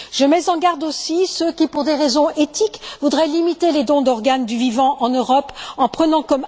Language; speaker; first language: French; native; French